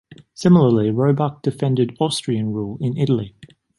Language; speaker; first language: English; native; English